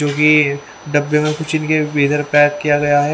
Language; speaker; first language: Hindi; native; Hindi